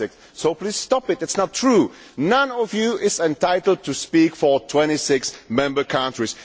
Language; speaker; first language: English; non-native, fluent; Czech